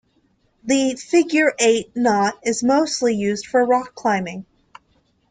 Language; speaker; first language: English; native; English